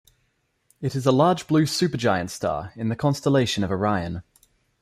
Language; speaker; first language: English; native; English